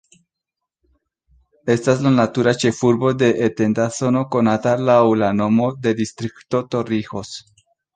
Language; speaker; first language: Esperanto; non-native, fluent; Spanish